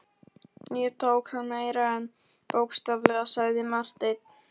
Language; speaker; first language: Icelandic; non-native, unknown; Polish